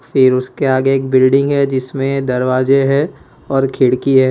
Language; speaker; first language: Hindi; non-native, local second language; Gujarati